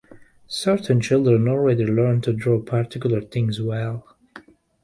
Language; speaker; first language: English; native; English